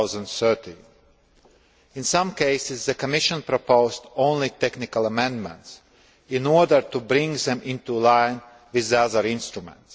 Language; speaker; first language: English; non-native, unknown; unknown